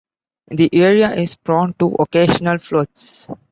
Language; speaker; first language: English; non-native, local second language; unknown